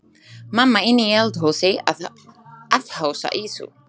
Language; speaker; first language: Icelandic; non-native, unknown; Slovak